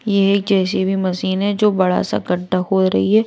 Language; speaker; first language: Hindi; non-native, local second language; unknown